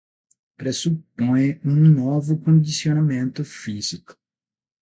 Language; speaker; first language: Portuguese; non-native, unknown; Spanish